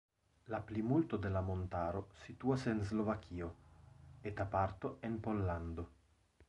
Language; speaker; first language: Esperanto; non-native, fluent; Italian